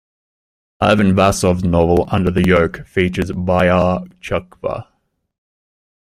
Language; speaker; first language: English; native; English